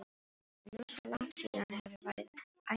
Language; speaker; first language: Icelandic; non-native, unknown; Filipino